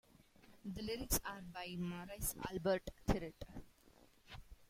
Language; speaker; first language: English; non-native, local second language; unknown